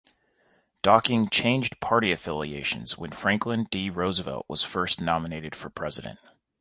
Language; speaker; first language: English; native; English